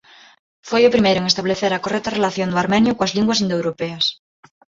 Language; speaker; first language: Galician; non-native, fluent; Spanish